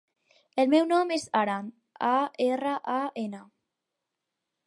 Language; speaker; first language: Catalan; non-native, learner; Spanish